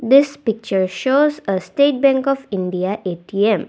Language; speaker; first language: English; non-native, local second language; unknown